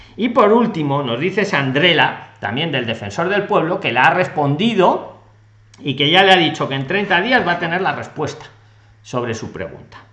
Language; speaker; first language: Spanish; native; Spanish